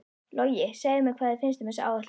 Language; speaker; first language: Icelandic; native; Icelandic